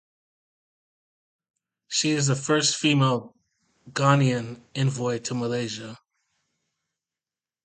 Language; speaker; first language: English; native; English